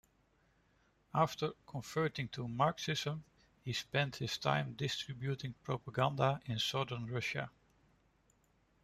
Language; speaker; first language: English; non-native, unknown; Dutch